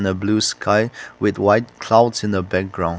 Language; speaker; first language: English; non-native, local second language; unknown